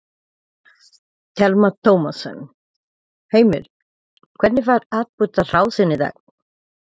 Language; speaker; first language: Icelandic; non-native, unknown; Portuguese